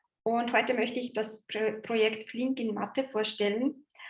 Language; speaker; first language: German; native; German